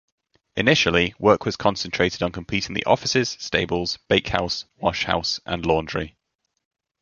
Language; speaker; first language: English; native; English